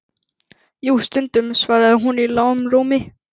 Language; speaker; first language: Icelandic; native; Icelandic